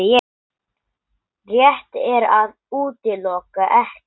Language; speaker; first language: Icelandic; non-native, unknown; English